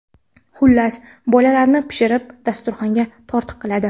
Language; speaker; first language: Uzbek; non-native, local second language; Kara-Kalpak